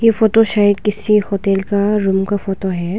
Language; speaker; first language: Hindi; non-native, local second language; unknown